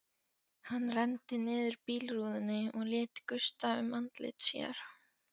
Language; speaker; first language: Icelandic; non-native, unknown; Polish